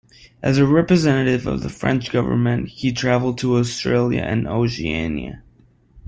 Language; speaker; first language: English; non-native, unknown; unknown